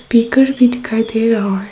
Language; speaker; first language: Hindi; non-native, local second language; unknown